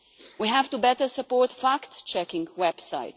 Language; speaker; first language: English; non-native, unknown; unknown